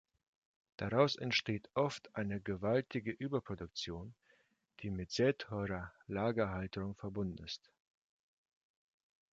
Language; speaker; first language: German; non-native, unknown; Russian